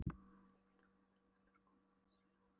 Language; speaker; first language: Icelandic; non-native, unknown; Polish